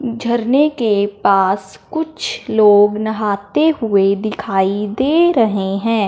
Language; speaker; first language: Hindi; non-native, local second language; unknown